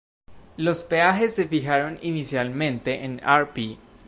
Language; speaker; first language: Spanish; native; Spanish